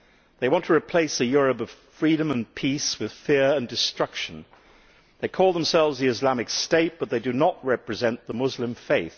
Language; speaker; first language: English; native; English